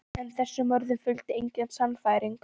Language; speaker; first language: Icelandic; non-native, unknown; Polish